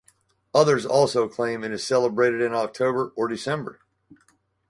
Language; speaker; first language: English; native; English